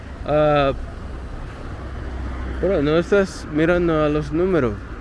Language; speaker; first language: Spanish; non-native, learner; English